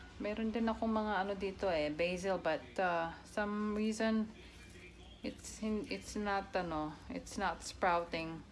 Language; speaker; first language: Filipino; non-native, local second language; Pampanga